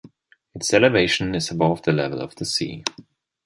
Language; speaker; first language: English; non-native, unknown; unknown